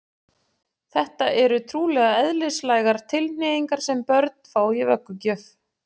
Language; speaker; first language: Icelandic; native; Icelandic